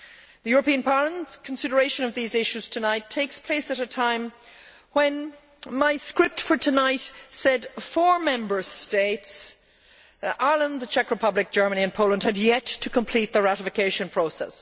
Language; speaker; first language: English; native; English